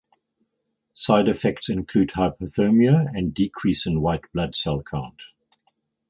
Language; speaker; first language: English; native; English